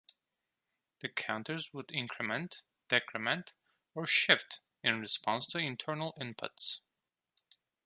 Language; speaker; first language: English; non-native, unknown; Turkish